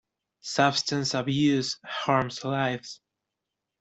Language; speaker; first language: English; non-native, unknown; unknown